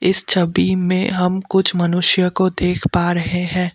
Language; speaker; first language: Hindi; non-native, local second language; Assamese